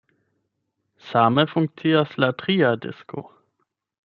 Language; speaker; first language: Esperanto; non-native, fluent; German